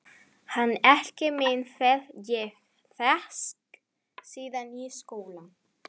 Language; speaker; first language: Icelandic; non-native, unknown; Spanish